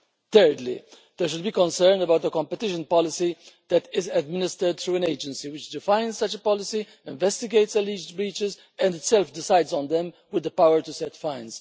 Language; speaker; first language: English; non-native, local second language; Maltese